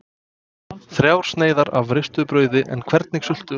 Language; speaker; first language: Icelandic; non-native, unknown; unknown